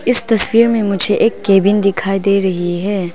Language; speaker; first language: Hindi; non-native, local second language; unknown